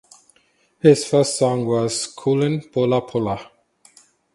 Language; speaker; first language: English; non-native, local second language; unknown